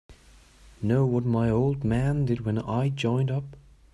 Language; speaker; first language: English; non-native, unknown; German